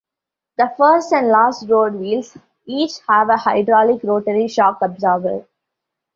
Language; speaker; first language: English; non-native, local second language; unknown